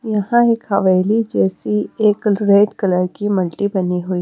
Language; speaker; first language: Hindi; non-native, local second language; Punjabi